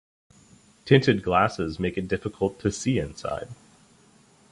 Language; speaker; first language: English; native; English